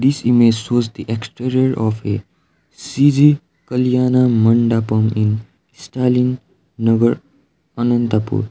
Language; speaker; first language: English; non-native, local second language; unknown